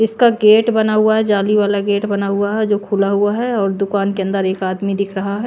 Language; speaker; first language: Hindi; non-native, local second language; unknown